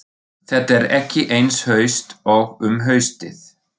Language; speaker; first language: Icelandic; non-native, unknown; German